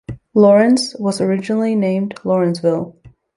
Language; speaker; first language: English; native; English